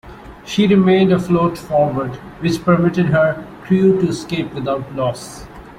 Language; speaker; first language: English; non-native, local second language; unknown